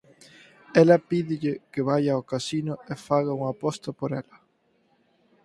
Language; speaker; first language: Galician; native; Galician